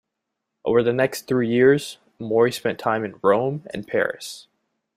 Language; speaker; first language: English; native; English